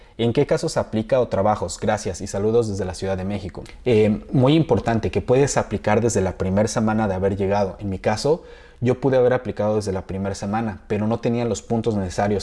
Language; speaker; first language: Spanish; native; Spanish